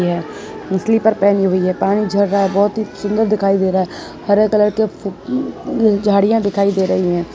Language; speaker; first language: Hindi; non-native, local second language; Gujarati